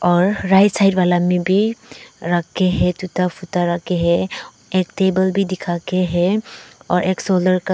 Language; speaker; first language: Hindi; non-native, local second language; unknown